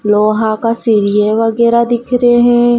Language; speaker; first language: Hindi; native; Hindi